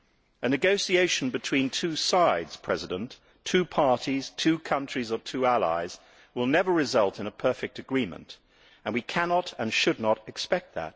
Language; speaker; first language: English; native; English